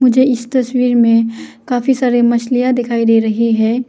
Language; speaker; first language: Hindi; non-native, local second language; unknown